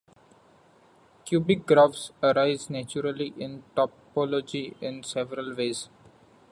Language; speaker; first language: English; non-native, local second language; Marathi